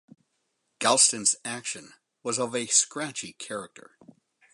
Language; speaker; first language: English; native; English